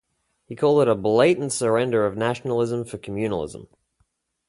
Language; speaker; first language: English; native; English